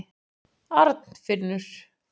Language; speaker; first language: Icelandic; native; Icelandic